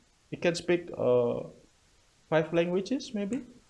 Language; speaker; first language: English; non-native, learner; Indonesian